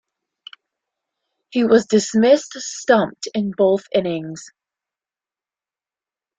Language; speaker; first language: English; native; English